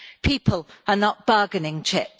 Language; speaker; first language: English; native; English